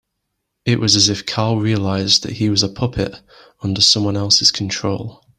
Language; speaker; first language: English; native; English